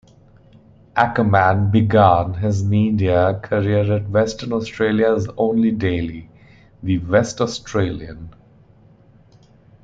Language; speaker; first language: English; non-native, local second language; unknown